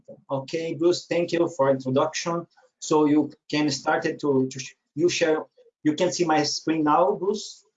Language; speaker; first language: English; non-native, learner; Portuguese